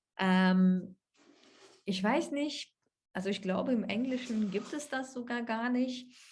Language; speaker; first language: German; non-native, fluent; Russian